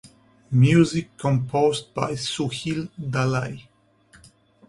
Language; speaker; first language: English; non-native, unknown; Georgian